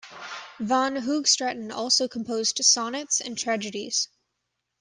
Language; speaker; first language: English; native; English